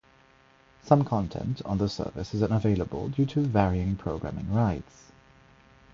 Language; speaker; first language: English; non-native, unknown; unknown